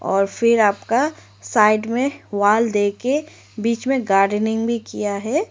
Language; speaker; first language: Hindi; non-native, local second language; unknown